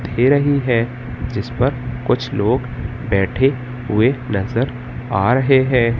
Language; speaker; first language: Hindi; native; Hindi